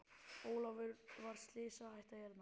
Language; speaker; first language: Icelandic; native; Icelandic